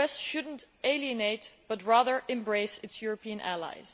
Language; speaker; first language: English; non-native, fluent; Dutch